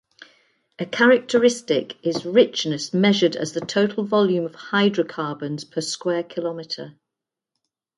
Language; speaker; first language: English; native; English